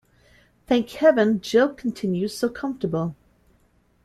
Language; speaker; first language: English; native; English